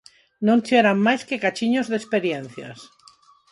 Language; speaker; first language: Galician; non-native, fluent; Spanish